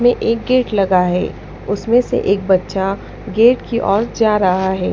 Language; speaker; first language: Hindi; non-native, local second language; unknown